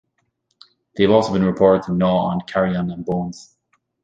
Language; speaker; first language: English; native; English